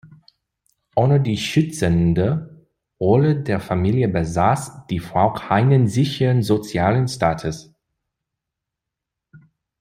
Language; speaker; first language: German; non-native, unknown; English